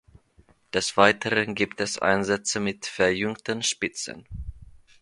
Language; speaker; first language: German; non-native, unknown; Finnish